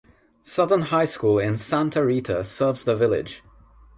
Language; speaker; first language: English; non-native, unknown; Nepali